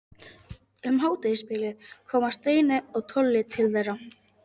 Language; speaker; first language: Icelandic; non-native, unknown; Polish